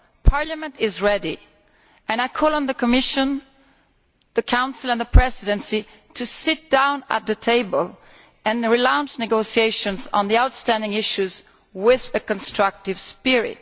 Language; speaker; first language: English; non-native, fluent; Italian